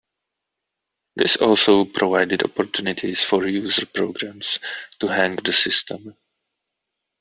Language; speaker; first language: English; non-native, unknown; Czech